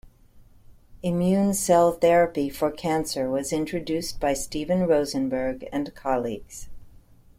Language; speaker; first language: English; native; English